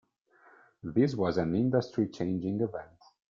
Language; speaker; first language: English; non-native, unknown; Italian